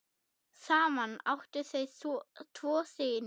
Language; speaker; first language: Icelandic; non-native, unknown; German